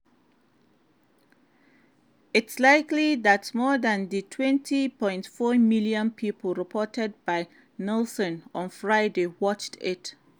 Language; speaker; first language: English; non-native, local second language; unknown